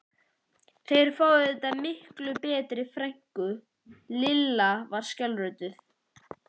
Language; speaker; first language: Icelandic; native; Icelandic